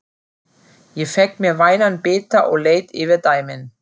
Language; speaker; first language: Icelandic; non-native, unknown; German